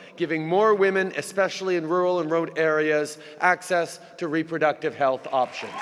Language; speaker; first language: English; native; English